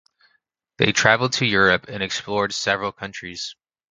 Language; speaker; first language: English; native; English